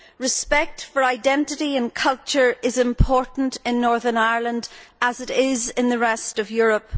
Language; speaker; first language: English; native; English